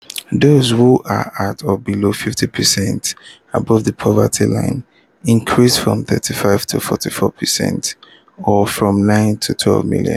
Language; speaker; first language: English; non-native, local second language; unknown